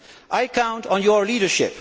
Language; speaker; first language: English; non-native, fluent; Dutch